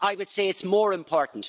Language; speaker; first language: English; native; English